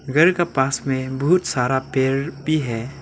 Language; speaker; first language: Hindi; non-native, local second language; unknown